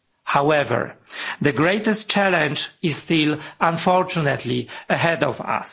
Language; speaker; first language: English; non-native, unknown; Polish